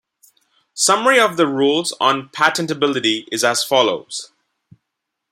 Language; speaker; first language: English; non-native, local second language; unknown